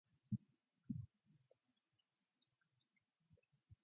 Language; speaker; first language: English; non-native, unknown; Mongolian